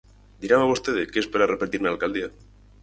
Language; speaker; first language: Galician; native; Galician